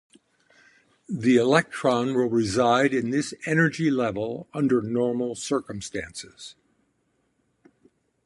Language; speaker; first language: English; native; English